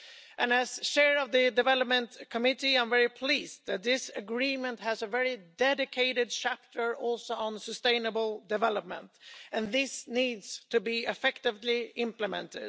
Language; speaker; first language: English; non-native, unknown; Swedish